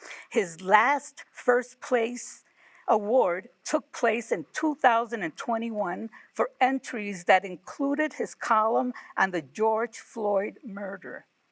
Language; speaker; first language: English; early bilingual, other home language; Spanish